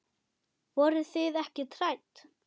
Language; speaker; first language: Icelandic; non-native, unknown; German